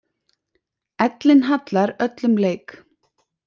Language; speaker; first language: Icelandic; native; Icelandic